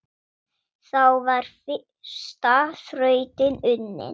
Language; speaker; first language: Icelandic; non-native, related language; Swedish